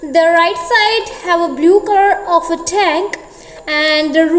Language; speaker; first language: English; non-native, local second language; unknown